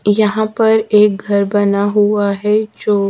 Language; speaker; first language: Hindi; native; Hindi